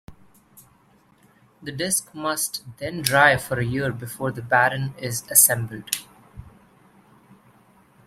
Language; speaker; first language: English; non-native, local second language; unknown